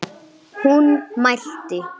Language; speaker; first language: Icelandic; non-native, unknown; English